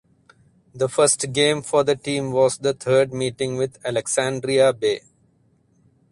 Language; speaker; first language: English; non-native, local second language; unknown